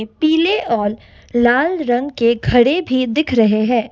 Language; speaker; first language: Hindi; non-native, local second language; Assamese